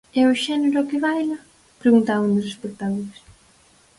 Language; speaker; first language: Galician; native; Galician